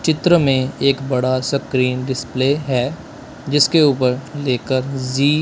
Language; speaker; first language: Hindi; non-native, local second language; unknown